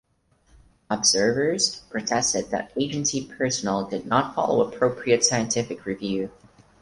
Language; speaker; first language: English; non-native, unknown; Portuguese